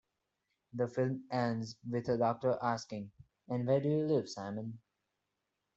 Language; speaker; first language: English; non-native, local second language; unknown